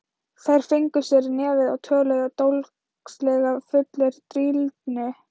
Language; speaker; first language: Icelandic; non-native, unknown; Thai